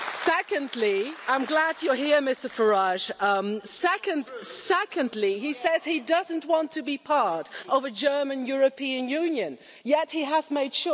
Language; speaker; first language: English; non-native, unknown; Dutch